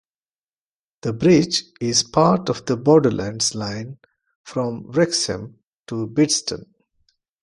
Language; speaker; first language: English; non-native, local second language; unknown